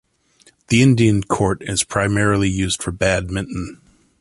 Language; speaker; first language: English; native; English